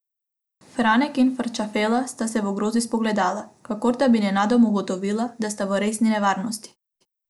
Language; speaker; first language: Slovenian; non-native, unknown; Macedonian